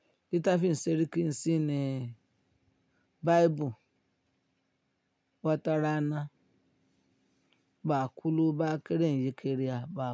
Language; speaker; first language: Hausa; non-native, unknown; Yoruba